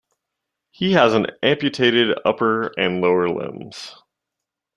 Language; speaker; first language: English; native; English